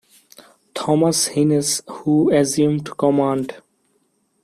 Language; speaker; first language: English; non-native, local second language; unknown